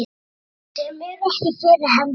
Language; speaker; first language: Icelandic; native; Icelandic